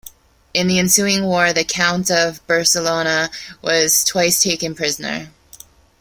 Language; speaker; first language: English; native; English